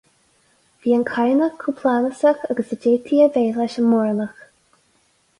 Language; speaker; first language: Irish; non-native, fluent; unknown